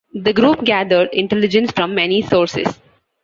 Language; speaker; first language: English; non-native, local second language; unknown